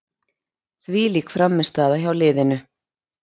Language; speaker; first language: Icelandic; native; Icelandic